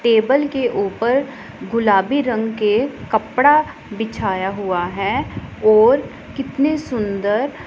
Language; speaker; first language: Hindi; non-native, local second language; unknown